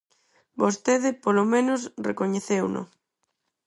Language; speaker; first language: Galician; non-native, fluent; Spanish